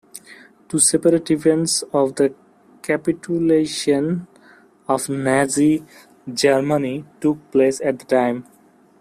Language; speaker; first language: English; non-native, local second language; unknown